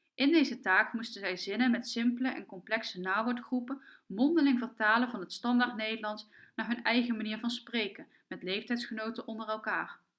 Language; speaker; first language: Dutch; native; Dutch